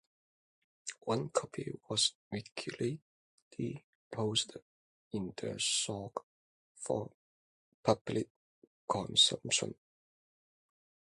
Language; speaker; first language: English; non-native, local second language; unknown